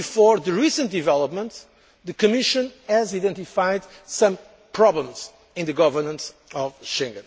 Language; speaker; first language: English; non-native, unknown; Portuguese